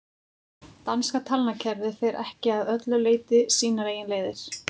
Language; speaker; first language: Icelandic; native; Icelandic